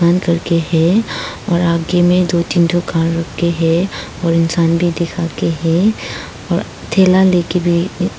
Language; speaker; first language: Hindi; non-native, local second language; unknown